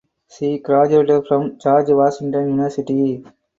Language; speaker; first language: English; non-native, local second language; Tamil